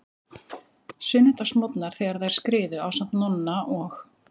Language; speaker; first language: Icelandic; native; Icelandic